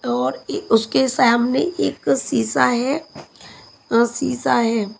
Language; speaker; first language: Hindi; non-native, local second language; Punjabi